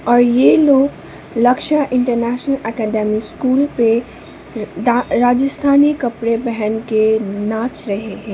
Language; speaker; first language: Hindi; non-native, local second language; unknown